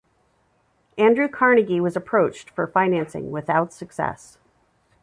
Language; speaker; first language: English; native; English